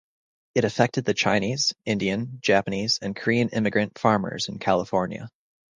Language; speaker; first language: English; native; English